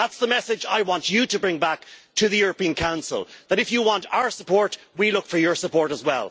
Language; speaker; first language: English; native; English